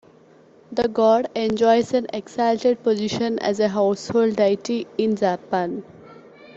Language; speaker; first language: English; non-native, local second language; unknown